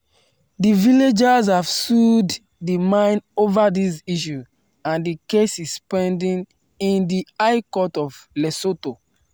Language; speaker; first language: English; non-native, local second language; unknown